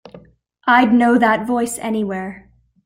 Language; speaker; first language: English; native; English